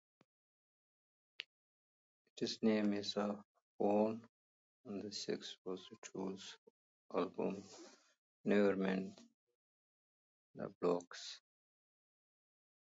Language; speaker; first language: English; non-native, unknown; Pashto